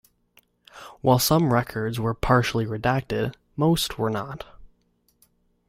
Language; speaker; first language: English; native; English